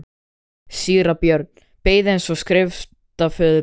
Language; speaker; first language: Icelandic; native; Icelandic